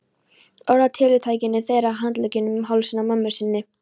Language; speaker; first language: Icelandic; non-native, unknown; Polish